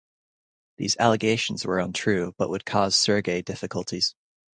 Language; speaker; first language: English; native; English